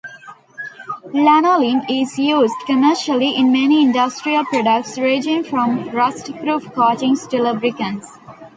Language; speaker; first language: English; non-native, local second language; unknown